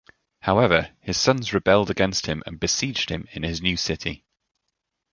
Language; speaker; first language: English; native; English